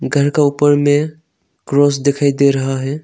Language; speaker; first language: Hindi; non-native, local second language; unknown